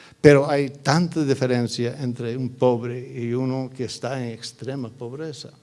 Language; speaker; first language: Spanish; non-native, fluent; English